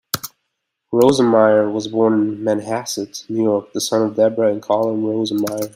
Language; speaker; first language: English; native; English